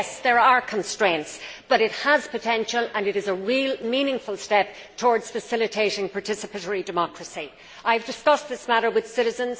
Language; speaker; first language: English; native; English